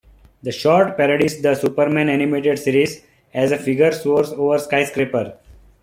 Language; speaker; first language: English; non-native, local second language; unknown